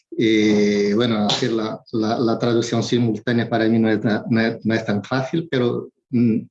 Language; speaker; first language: Spanish; non-native, related language; Portuguese